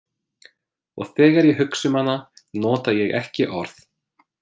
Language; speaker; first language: Icelandic; non-native, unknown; English